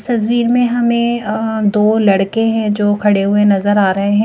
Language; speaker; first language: Hindi; native; Hindi